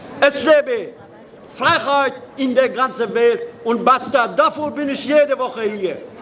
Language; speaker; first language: German; non-native, fluent; Persian